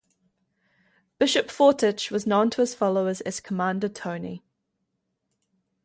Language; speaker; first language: English; native; English